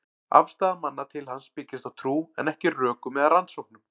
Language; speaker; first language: Icelandic; native; Icelandic